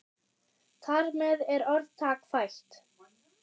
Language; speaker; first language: Icelandic; non-native, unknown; German